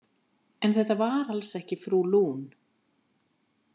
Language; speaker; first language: Icelandic; native; Icelandic